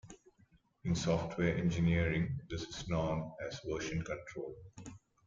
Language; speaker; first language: English; non-native, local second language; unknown